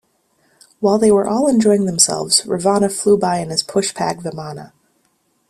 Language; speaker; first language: English; native; English